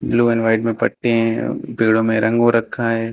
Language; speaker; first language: Hindi; native; Hindi